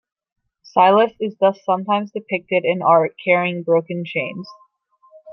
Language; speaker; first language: English; native; English